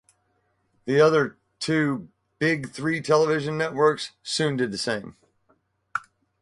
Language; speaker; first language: English; native; English